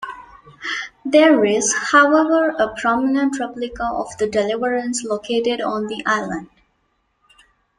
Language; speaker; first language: English; non-native, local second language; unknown